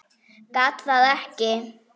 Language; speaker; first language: Icelandic; native; Icelandic